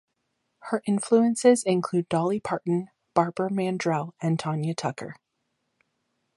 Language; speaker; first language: English; native; English